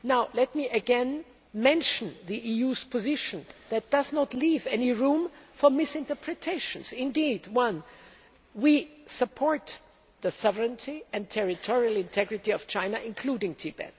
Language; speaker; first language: English; non-native, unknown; German